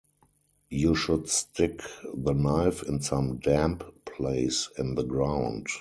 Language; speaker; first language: English; non-native, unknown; German